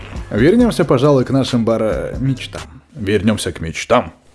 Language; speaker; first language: Russian; native; Russian